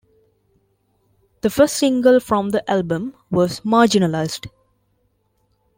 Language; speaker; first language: English; non-native, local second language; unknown